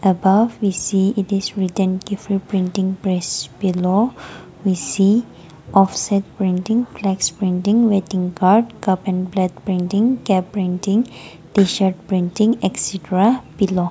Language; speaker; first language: English; non-native, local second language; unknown